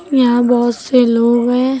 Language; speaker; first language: Hindi; native; Hindi